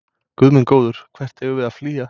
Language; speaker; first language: Icelandic; non-native, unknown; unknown